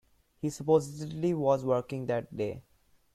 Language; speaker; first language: English; non-native, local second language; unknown